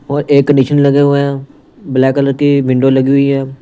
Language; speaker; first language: Hindi; non-native, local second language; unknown